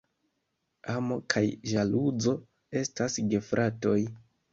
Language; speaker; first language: Esperanto; non-native, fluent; Kinyarwanda